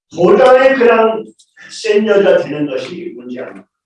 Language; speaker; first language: Korean; native; Korean